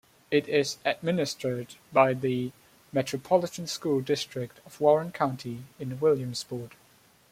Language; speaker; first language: English; non-native, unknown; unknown